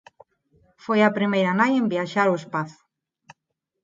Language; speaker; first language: Galician; non-native, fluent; Spanish